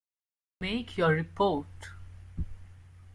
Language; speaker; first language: English; non-native, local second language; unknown